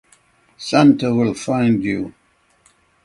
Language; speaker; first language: English; native; English